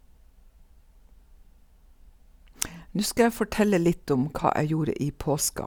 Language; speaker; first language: Norwegian; native; Norwegian